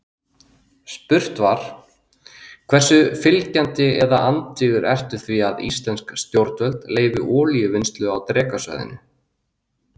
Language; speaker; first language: Icelandic; native; Icelandic